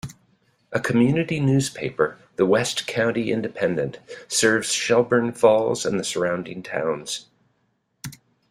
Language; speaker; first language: English; native; English